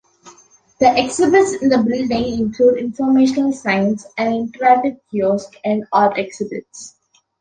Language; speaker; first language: English; non-native, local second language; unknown